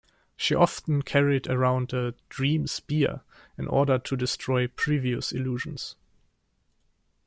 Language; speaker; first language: English; non-native, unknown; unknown